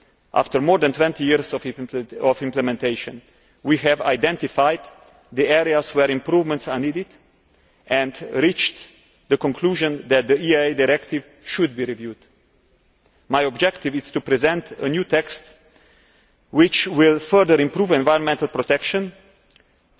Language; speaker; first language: English; non-native, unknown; Slovenian